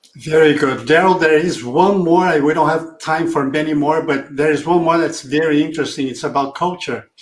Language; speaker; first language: English; non-native, fluent; Portuguese